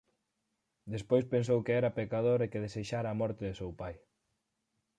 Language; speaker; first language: Galician; native; Galician